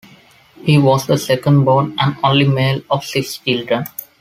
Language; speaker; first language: English; non-native, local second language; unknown